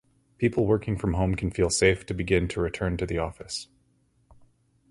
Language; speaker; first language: English; native; English